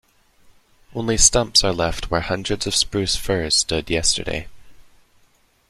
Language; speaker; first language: English; native; English